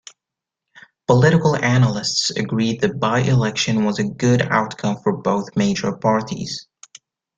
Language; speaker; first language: English; native; English